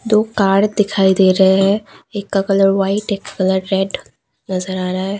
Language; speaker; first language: Hindi; non-native, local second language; Assamese